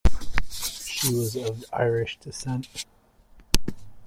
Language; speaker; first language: English; native; English